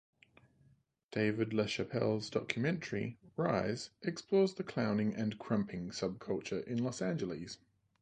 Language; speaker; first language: English; native; English